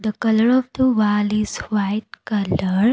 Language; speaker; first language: English; non-native, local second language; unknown